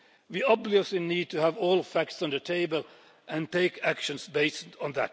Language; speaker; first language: English; non-native, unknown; Finnish